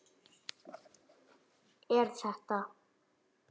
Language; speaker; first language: Icelandic; native; Icelandic